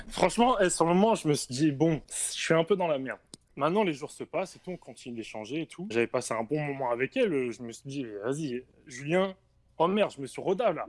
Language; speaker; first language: French; native; French